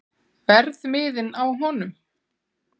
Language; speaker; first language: Icelandic; native; Icelandic